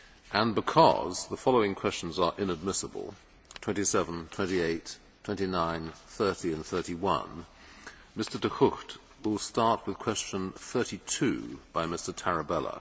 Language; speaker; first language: English; native; English